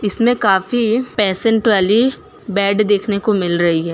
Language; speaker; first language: Hindi; non-native, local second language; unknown